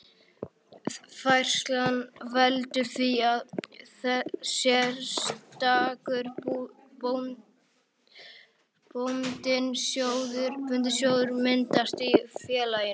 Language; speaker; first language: Icelandic; native; Icelandic